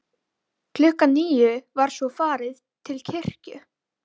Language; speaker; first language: Icelandic; native; Icelandic